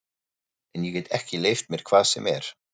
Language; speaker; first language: Icelandic; non-native, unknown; German